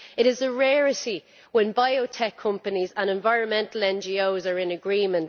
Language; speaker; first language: English; native; English